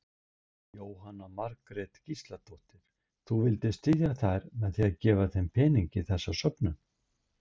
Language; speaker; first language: Icelandic; native; Icelandic